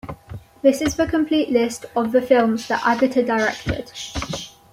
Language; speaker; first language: English; native; English